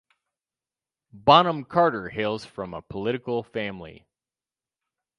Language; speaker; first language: English; native; English